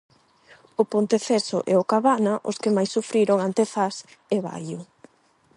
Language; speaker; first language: Galician; non-native, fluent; Spanish